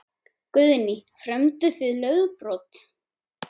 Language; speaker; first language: Icelandic; native; Icelandic